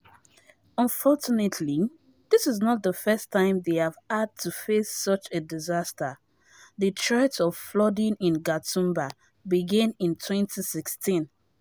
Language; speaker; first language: English; non-native, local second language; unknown